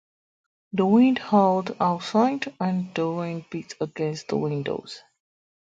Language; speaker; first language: English; native; English